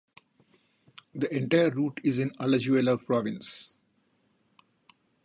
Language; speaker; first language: English; non-native, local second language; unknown